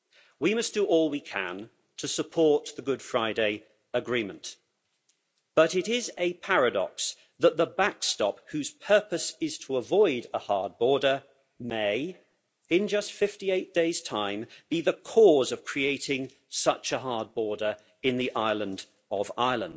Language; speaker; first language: English; native; English